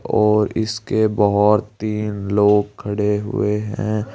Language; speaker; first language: Hindi; native; Hindi